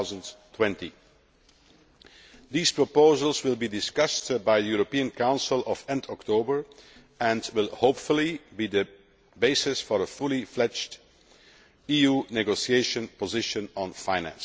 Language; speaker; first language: English; non-native, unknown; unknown